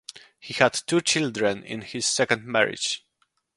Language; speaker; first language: English; non-native, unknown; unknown